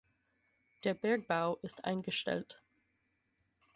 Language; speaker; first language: German; non-native, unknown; English